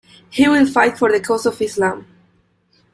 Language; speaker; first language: English; non-native, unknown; Spanish